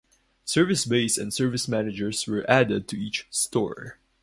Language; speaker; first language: English; non-native, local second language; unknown